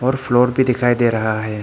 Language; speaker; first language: Hindi; non-native, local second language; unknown